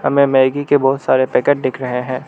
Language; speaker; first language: Hindi; non-native, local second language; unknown